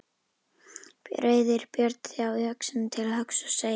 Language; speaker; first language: Icelandic; native; Icelandic